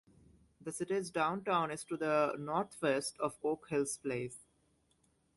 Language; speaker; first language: English; native; English